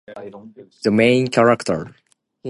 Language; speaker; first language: English; non-native, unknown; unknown